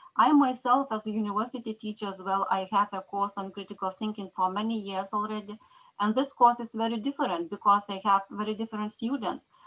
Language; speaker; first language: English; non-native, fluent; Lithuanian